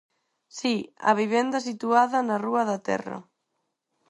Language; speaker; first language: Galician; non-native, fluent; Spanish